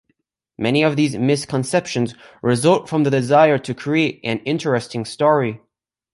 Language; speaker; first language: English; native; English